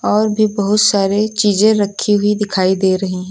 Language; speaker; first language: Hindi; native; Hindi